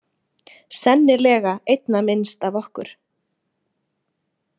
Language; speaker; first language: Icelandic; native; Icelandic